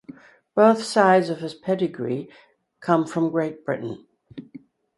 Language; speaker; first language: English; native; English